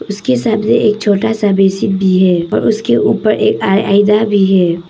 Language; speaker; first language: Hindi; non-native, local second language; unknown